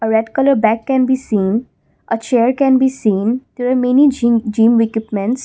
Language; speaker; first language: English; non-native, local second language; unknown